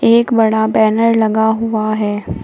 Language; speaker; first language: Hindi; native; Hindi